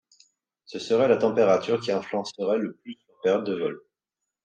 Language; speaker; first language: French; native; French